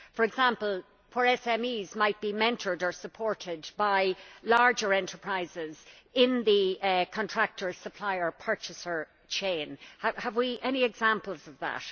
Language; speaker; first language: English; native; English